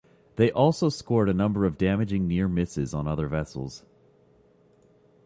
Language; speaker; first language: English; native; English